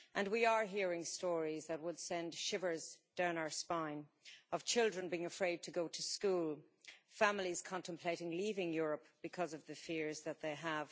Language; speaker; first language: English; native; English